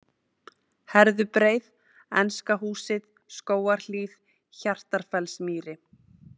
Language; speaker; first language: Icelandic; native; Icelandic